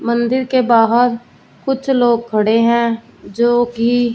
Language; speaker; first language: Hindi; non-native, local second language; Punjabi